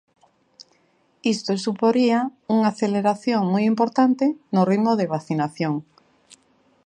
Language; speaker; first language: Galician; native; Galician